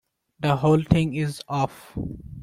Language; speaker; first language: English; non-native, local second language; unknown